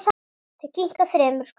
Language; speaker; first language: Icelandic; native; Icelandic